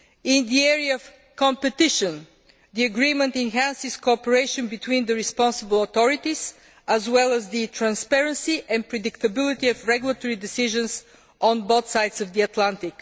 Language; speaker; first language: English; non-native, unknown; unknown